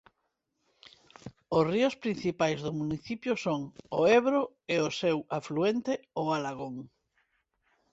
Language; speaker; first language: Galician; non-native, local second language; Spanish